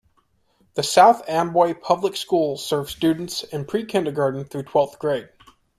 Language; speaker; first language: English; native; English